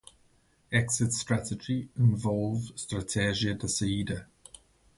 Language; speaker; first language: Portuguese; non-native, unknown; English